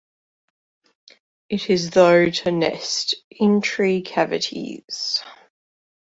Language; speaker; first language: English; native; English